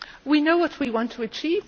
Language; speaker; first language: English; native; English